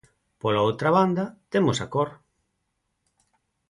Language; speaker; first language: Galician; non-native, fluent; Spanish